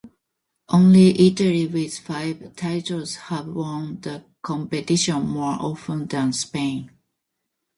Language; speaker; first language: English; non-native, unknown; Japanese